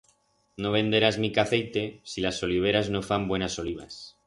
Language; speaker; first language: Aragonese; non-native, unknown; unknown